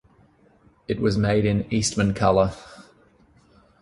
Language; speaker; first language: English; native; English